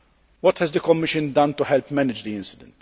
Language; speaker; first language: English; non-native, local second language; Maltese